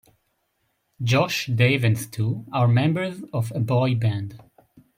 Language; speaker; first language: English; native; English